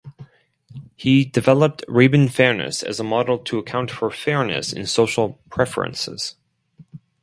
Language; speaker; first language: English; non-native, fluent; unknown